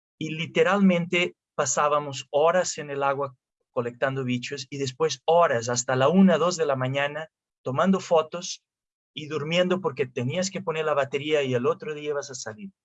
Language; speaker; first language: Spanish; non-native, related language; Portuguese